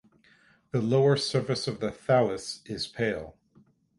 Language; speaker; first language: English; native; English